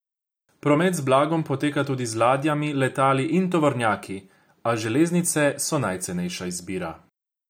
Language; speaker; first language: Slovenian; non-native, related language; Croatian